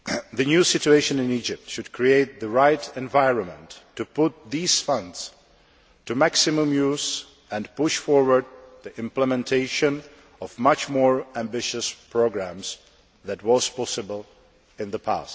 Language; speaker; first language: English; non-native, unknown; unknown